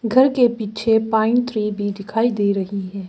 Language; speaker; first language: Hindi; non-native, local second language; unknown